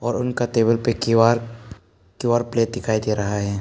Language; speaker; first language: Hindi; non-native, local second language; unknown